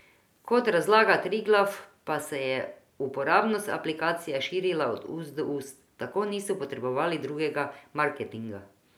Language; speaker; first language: Slovenian; non-native, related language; Croatian